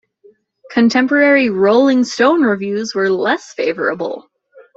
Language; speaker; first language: English; native; English